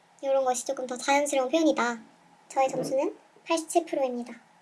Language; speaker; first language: Korean; native; Korean